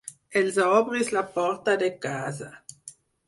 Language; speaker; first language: Catalan; non-native, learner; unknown